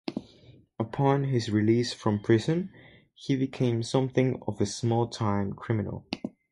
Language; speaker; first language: English; non-native, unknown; Spanish